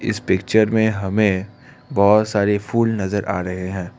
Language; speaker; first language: Hindi; non-native, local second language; Assamese